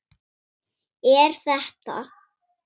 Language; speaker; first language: Icelandic; non-native, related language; Swedish